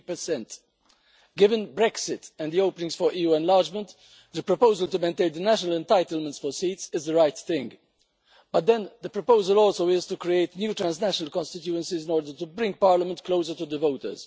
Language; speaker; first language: English; non-native, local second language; Maltese